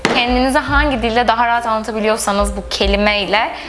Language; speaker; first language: Turkish; native; Turkish